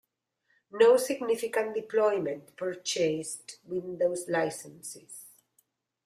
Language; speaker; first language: English; non-native, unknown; Spanish